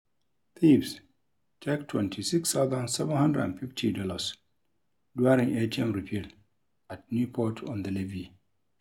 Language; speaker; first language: English; non-native, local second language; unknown